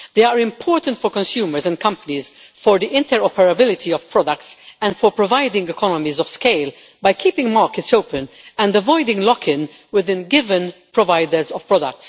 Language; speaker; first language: English; non-native, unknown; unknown